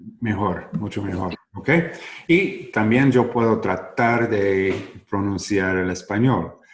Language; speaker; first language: Spanish; non-native, learner; English